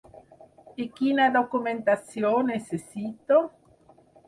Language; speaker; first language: Catalan; non-native, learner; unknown